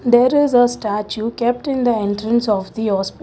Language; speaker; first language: English; non-native, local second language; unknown